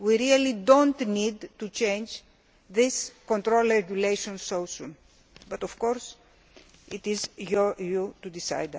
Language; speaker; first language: English; non-native, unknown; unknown